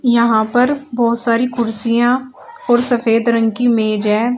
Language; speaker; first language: Hindi; native; Hindi